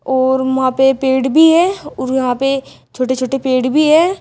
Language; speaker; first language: Hindi; native; Hindi